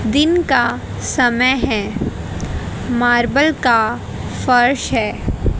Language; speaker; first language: Hindi; native; Hindi